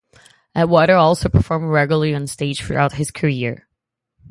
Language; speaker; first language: English; native; English